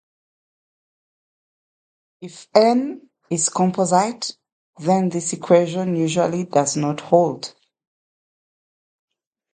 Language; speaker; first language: English; native; English